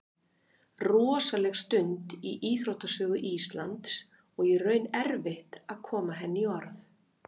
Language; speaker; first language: Icelandic; native; Icelandic